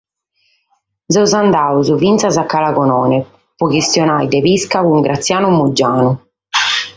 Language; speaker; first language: Sardinian; native; Sardinian